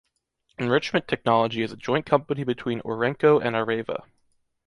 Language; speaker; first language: English; native; English